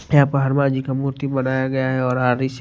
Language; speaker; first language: Hindi; non-native, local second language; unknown